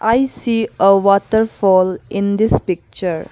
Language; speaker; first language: English; non-native, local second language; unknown